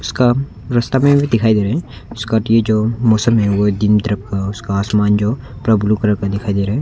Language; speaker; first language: Hindi; non-native, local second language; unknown